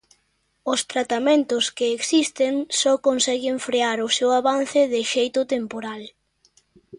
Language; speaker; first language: Galician; native; Galician